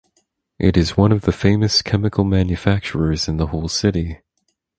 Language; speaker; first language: English; native; English